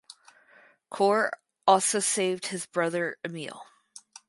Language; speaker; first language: English; native; English